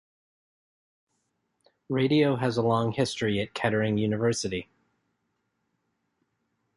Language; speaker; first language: English; native; English